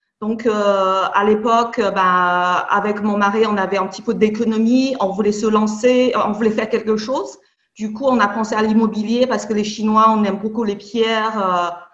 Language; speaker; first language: French; non-native, fluent; Chinese